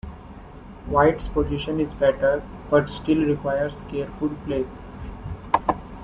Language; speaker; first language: English; non-native, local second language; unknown